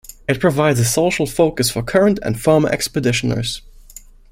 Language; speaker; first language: English; non-native, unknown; German